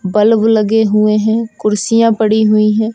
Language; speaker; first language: Hindi; native; Hindi